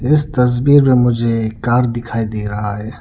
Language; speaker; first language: Hindi; non-native, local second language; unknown